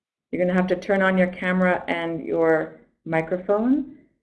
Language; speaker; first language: English; native; English